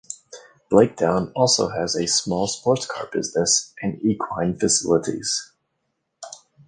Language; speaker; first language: English; native; English